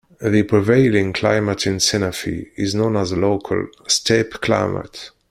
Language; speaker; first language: English; non-native, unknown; Kabyle